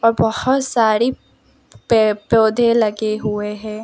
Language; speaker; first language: Hindi; non-native, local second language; Gujarati